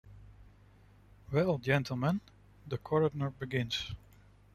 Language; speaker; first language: English; non-native, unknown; Dutch